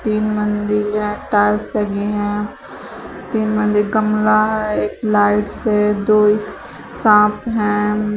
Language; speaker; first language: Hindi; native; Hindi